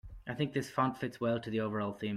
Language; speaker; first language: English; native; English